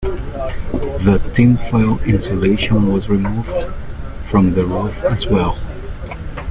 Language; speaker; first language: English; non-native, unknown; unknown